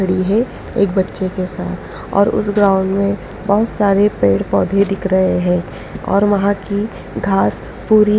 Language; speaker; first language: Hindi; non-native, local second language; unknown